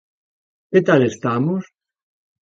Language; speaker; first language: Galician; native; Galician